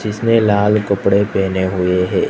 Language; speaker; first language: Hindi; non-native, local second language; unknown